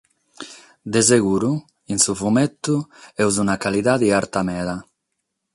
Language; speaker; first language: Sardinian; non-native, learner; Catalan